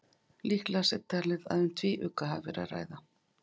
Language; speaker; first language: Icelandic; native; Icelandic